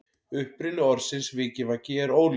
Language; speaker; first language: Icelandic; native; Icelandic